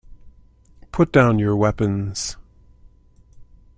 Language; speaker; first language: English; native; English